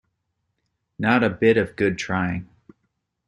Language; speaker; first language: English; native; English